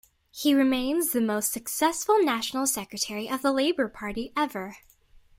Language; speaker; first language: English; native; English